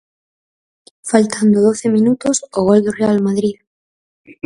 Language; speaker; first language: Galician; native; Galician